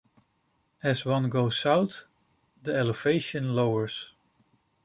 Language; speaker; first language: English; non-native, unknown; Dutch